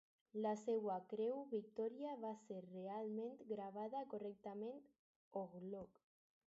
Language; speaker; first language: Catalan; non-native, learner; Spanish